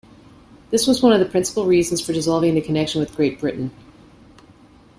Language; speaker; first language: English; native; English